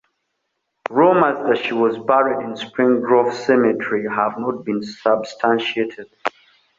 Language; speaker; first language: English; non-native, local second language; Ganda